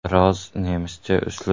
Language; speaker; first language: Uzbek; native; Uzbek